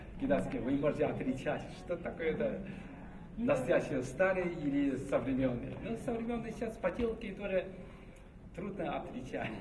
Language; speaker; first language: Russian; non-native, learner; Chinese